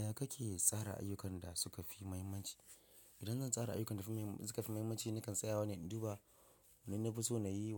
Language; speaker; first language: Hausa; non-native, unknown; Yoruba